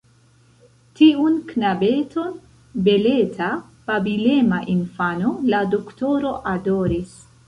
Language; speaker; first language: Esperanto; non-native, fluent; Central Kurdish